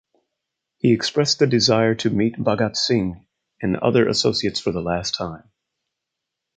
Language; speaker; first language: English; native; English